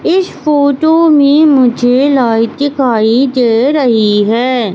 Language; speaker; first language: Hindi; native; Hindi